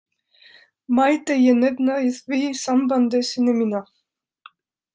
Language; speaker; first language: Icelandic; non-native, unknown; French